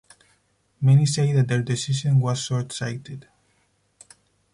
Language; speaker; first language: English; non-native, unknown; Spanish